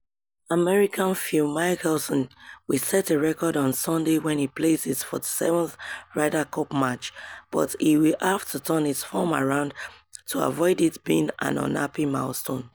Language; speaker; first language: English; non-native, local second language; Yoruba